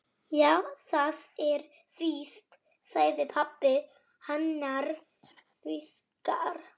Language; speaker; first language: Icelandic; non-native, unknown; Polish